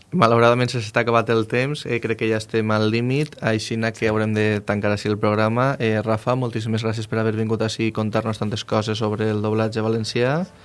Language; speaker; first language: Catalan; native; Catalan